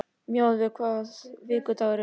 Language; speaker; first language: Icelandic; native; Icelandic